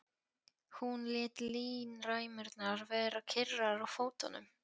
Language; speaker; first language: Icelandic; non-native, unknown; Polish